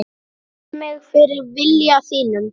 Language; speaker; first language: Icelandic; native; Icelandic